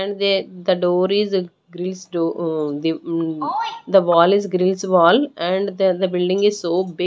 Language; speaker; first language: English; non-native, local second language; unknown